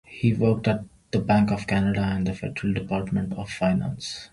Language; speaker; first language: English; non-native, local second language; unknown